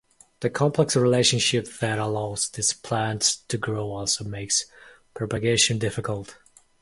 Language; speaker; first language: English; non-native, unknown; Mongolian